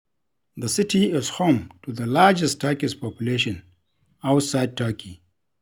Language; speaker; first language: English; non-native, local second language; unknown